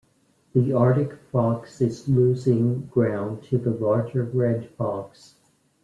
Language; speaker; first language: English; native; English